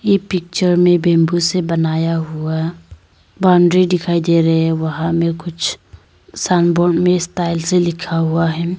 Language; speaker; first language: Hindi; non-native, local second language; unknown